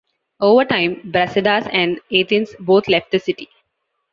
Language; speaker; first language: English; non-native, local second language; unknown